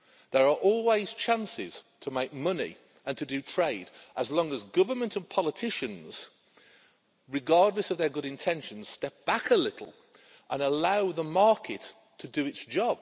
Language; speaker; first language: English; native; English